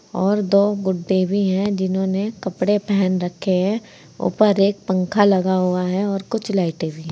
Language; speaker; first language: Hindi; native; Hindi